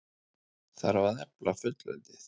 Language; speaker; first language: Icelandic; native; Icelandic